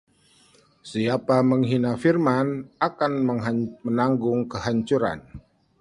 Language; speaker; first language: Indonesian; native; Indonesian